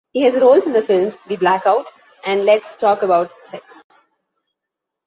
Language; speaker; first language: English; non-native, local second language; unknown